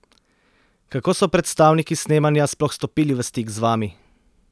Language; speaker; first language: Slovenian; native; Slovenian